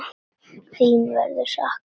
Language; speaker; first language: Icelandic; non-native, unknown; Latvian